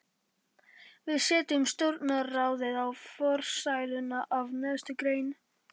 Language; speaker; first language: Icelandic; non-native, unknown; Polish